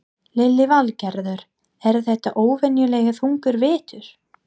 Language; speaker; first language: Icelandic; non-native, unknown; English